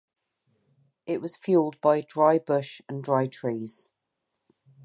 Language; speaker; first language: English; native; English